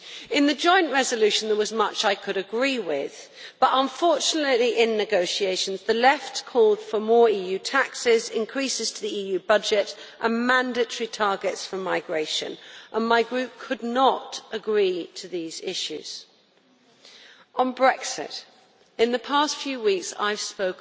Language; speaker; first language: English; native; English